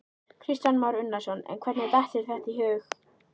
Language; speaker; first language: Icelandic; native; Icelandic